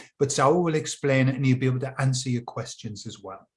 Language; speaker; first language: English; native; English